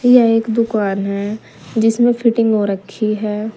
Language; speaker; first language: Hindi; native; Hindi